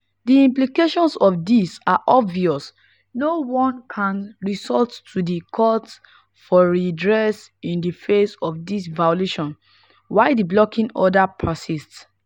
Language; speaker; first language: English; non-native, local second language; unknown